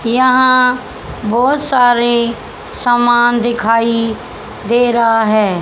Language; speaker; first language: Hindi; native; Hindi